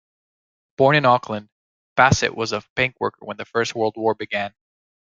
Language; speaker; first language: English; native; English